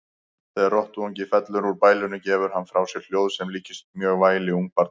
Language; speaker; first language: Icelandic; native; Icelandic